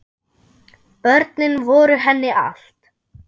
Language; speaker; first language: Icelandic; non-native, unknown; German